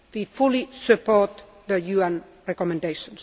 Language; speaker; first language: English; non-native, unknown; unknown